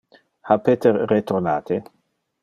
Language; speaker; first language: Interlingua; non-native, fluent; Dutch